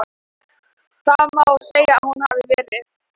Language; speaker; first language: Icelandic; non-native, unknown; Thai